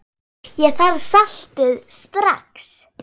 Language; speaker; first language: Icelandic; non-native, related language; Swedish